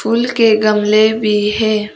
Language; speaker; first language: Hindi; non-native, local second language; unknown